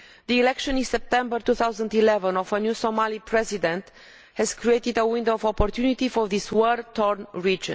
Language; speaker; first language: English; non-native, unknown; Romanian